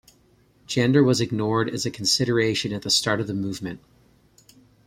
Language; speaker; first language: English; native; English